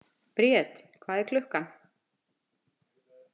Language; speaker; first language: Icelandic; native; Icelandic